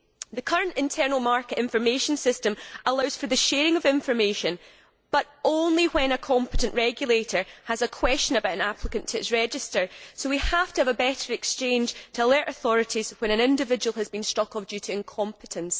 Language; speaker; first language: English; native; English